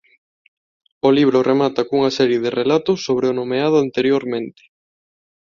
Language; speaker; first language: Galician; non-native, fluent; Spanish